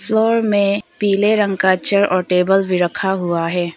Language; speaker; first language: Hindi; non-native, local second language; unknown